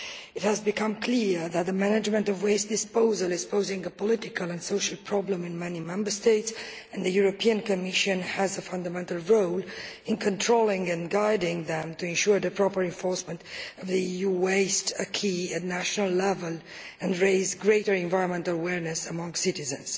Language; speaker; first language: English; non-native, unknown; Romanian